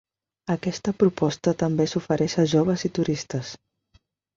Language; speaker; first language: Catalan; non-native, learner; Spanish